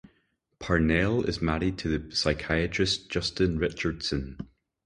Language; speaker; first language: English; native; English